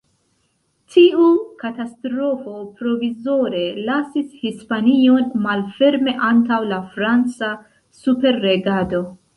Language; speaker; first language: Esperanto; non-native, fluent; Central Kurdish